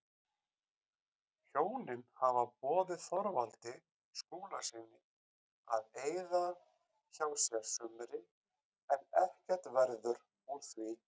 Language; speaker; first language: Icelandic; native; Icelandic